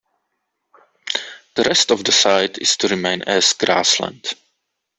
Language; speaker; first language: English; non-native, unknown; Czech